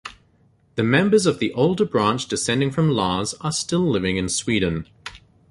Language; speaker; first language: English; native; English